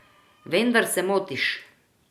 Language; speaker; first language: Slovenian; non-native, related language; Croatian